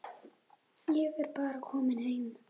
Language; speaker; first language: Icelandic; native; Icelandic